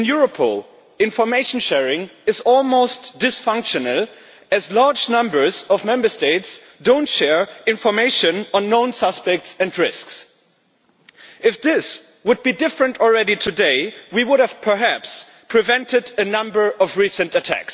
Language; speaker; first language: English; non-native, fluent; German